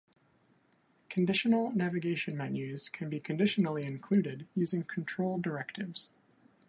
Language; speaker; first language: English; native; English